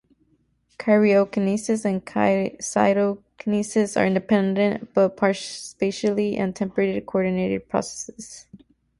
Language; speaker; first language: English; native; English